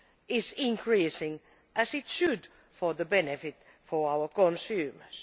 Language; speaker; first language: English; non-native, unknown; Finnish